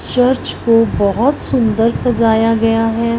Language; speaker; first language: Hindi; non-native, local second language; Punjabi